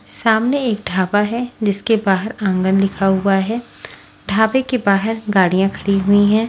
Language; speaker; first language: Hindi; native; Hindi